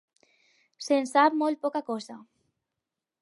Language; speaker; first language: Catalan; non-native, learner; Spanish